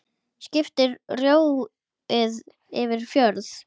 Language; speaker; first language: Icelandic; native; Icelandic